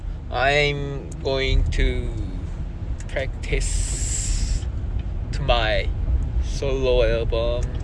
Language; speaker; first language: English; non-native, learner; Korean